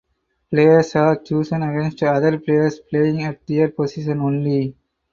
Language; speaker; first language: English; non-native, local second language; Tamil